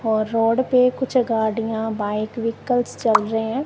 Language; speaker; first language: Hindi; non-native, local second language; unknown